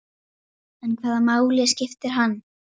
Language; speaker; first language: Icelandic; native; Icelandic